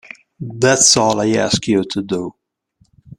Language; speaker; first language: English; non-native, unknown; Italian